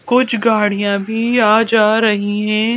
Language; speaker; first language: Hindi; native; Hindi